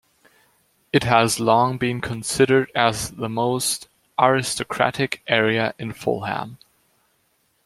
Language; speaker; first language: English; non-native, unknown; German